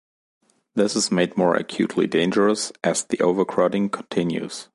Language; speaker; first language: English; non-native, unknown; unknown